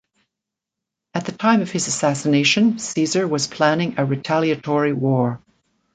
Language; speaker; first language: English; native; English